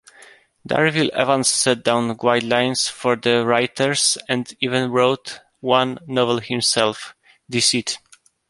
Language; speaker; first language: English; non-native, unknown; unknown